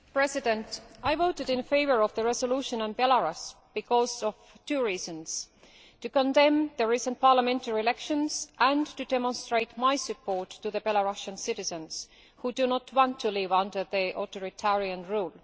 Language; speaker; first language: English; non-native, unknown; Estonian